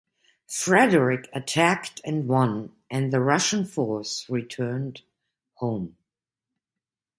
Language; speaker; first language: English; non-native, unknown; German